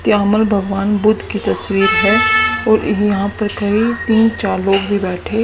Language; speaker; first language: Hindi; native; Hindi